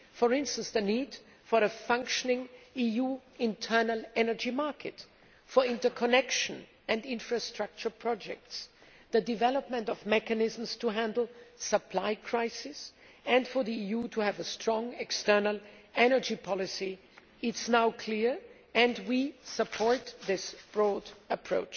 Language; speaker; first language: English; non-native, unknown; German